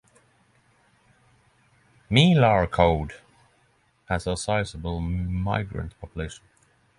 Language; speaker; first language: English; non-native, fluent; Norwegian